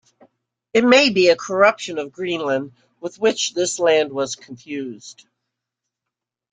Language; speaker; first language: English; native; English